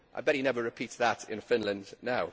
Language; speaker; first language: English; native; English